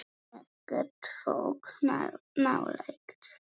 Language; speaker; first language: Icelandic; non-native, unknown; Polish